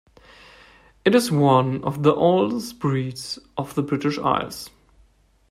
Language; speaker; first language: English; non-native, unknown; German